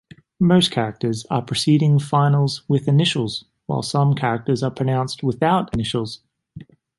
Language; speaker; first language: English; native; English